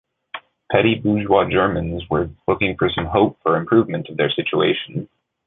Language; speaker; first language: English; native; English